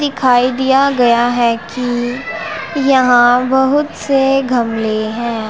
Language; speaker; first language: Hindi; non-native, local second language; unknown